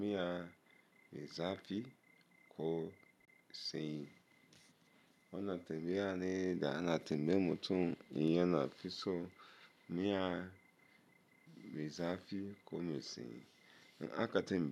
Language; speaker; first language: Hausa; non-native, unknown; Yoruba